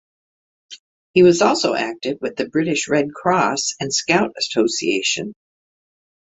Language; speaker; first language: English; native; English